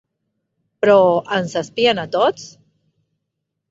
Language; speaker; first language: Catalan; non-native, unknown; Spanish